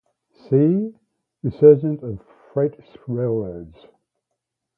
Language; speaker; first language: English; native; English